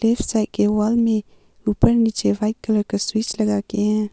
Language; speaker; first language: Hindi; early bilingual, other home language; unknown